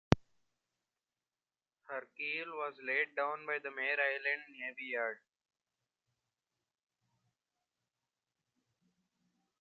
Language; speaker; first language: English; non-native, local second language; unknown